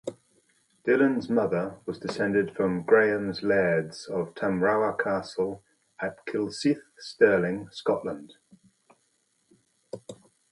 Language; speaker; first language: English; native; English